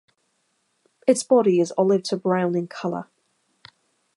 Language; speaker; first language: English; native; English